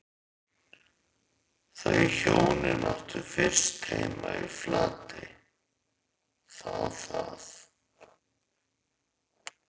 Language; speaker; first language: Icelandic; native; Icelandic